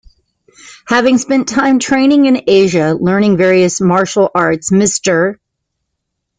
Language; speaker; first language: English; native; English